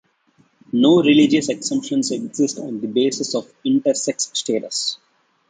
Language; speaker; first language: English; non-native, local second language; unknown